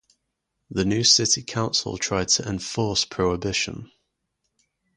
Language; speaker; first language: English; native; English